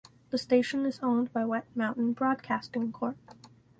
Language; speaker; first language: English; native; English